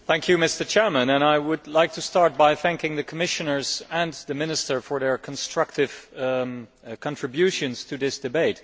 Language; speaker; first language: English; non-native, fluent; Dutch